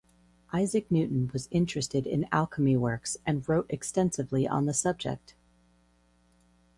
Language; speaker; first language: English; native; English